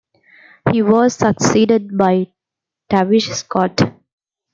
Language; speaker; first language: English; non-native, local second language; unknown